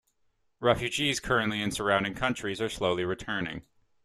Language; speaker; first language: English; native; English